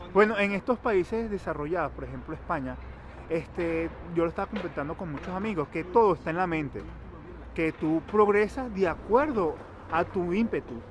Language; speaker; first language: Spanish; native; Spanish